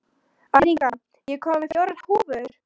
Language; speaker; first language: Icelandic; non-native, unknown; Polish